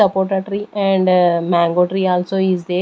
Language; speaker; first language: English; non-native, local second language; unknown